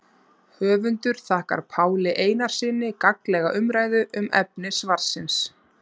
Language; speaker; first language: Icelandic; native; Icelandic